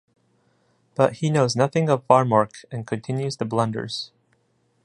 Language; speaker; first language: English; non-native, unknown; Japanese